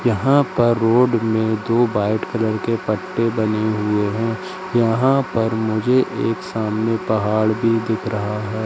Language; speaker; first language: Hindi; native; Hindi